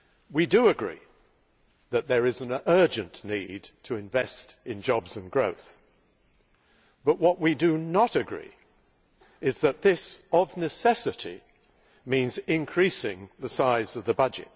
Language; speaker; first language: English; native; English